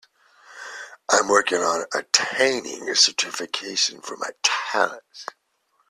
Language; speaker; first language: English; native; English